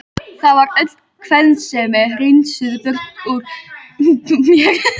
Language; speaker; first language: Icelandic; native; Icelandic